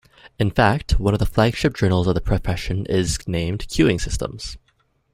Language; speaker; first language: English; native; English